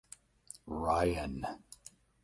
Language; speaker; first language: English; native; English